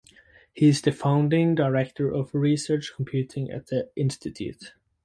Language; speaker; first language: English; native; English